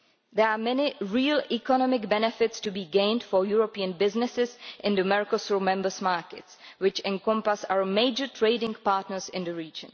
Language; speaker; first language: English; non-native, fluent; Czech